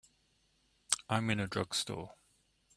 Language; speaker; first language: English; native; English